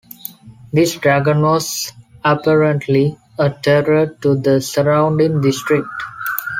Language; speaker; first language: English; non-native, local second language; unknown